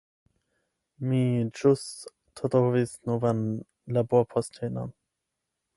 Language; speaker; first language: Esperanto; non-native, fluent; German